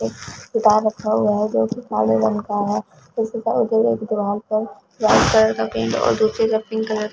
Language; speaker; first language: Hindi; non-native, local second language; Punjabi